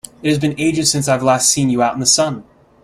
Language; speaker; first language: English; native; English